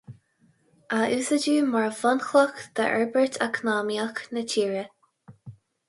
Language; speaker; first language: Irish; non-native, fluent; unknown